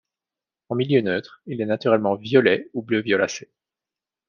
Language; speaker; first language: French; native; French